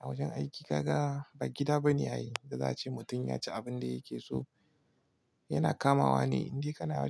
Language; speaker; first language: Hausa; non-native, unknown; Igbo